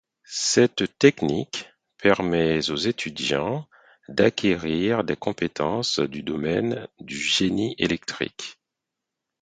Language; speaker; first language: French; non-native, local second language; Haitian Creole